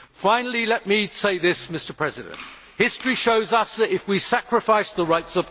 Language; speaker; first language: English; native; English